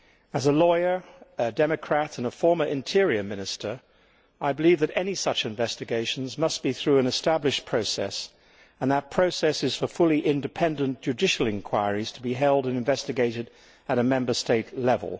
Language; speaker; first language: English; native; English